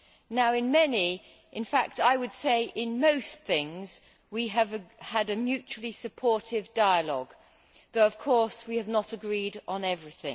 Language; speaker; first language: English; native; English